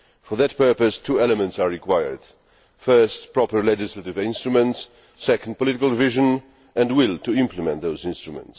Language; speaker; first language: English; non-native, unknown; Polish